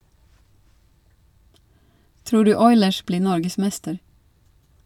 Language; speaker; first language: Norwegian; non-native, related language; Swedish